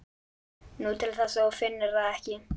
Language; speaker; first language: Icelandic; native; Icelandic